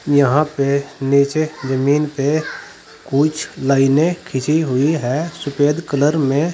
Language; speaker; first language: Hindi; native; Hindi